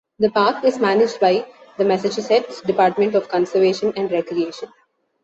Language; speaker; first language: English; non-native, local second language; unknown